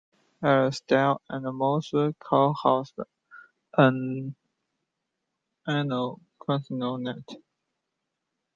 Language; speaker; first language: English; non-native, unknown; Chinese